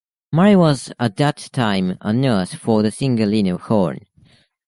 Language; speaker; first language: English; native; English